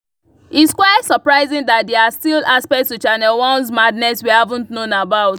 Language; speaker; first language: English; non-native, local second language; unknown